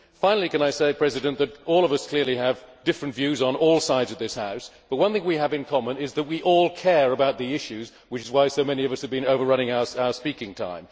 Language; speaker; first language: English; native; English